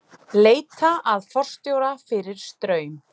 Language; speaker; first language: Icelandic; native; Icelandic